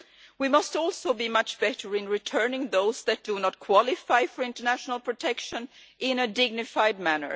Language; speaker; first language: English; non-native, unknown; Swedish